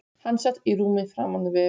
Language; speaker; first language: Icelandic; non-native, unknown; Polish